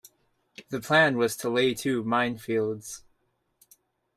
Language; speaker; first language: English; native; English